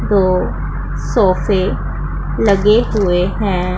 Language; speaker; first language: Hindi; non-native, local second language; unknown